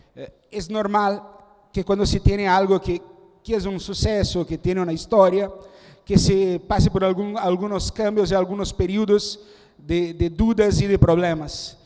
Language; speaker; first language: Spanish; non-native, related language; Portuguese